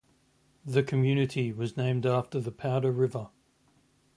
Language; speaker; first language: English; native; English